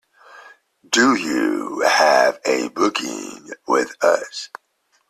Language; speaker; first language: English; native; English